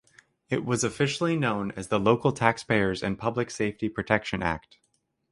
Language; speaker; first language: English; native; English